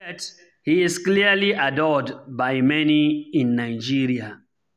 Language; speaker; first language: English; non-native, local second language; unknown